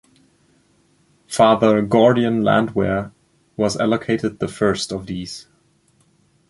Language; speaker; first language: English; non-native, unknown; German